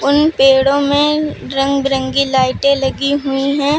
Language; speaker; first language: Hindi; native; Hindi